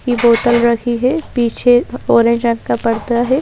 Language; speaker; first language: Hindi; native; Hindi